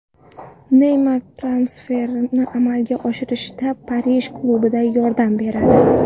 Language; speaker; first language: Uzbek; non-native, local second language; Kara-Kalpak